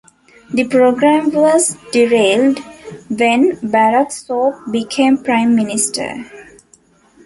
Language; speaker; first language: English; non-native, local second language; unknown